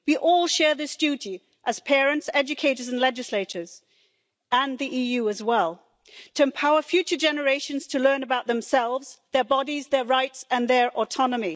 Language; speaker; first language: English; native; English